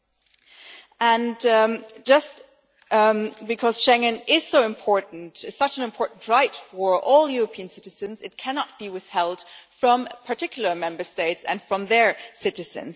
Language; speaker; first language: English; non-native, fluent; German